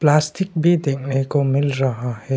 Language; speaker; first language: Hindi; non-native, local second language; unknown